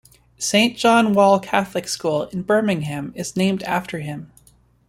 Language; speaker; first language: English; native; English